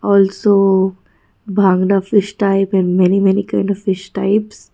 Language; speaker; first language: English; non-native, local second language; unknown